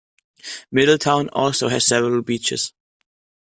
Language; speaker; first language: English; non-native, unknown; German